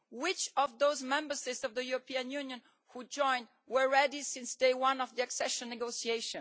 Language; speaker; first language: English; non-native, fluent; Italian